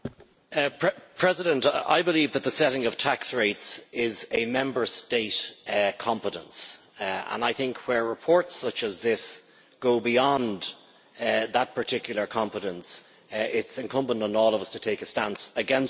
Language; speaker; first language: English; native; English